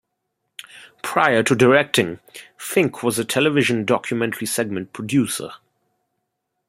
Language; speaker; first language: English; non-native, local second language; Bangla